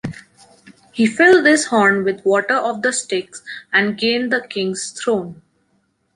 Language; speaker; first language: English; non-native, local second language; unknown